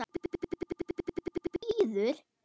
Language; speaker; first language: Icelandic; non-native, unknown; German